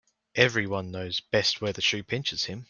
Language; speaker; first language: English; native; English